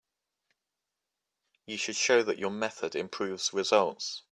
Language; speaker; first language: English; native; English